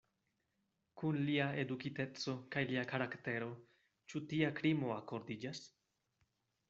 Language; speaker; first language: Esperanto; non-native, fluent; Spanish